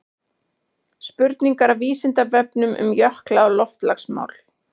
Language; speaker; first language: Icelandic; native; Icelandic